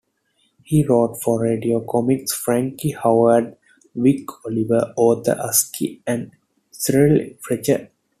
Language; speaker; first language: English; non-native, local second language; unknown